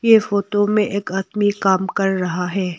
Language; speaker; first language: Hindi; non-native, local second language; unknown